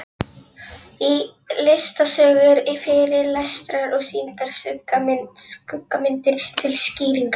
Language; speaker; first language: Icelandic; non-native, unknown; Polish